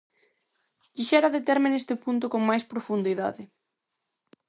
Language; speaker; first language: Galician; non-native, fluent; Spanish